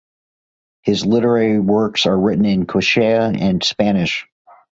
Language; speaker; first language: English; native; English